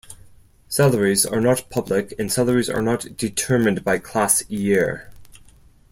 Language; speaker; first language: English; non-native, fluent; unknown